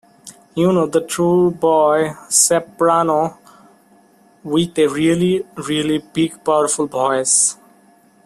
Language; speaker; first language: English; non-native, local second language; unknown